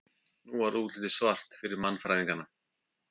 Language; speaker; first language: Icelandic; native; Icelandic